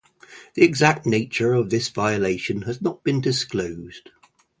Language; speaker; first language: English; native; English